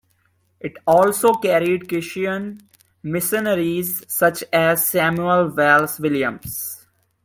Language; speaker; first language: English; non-native, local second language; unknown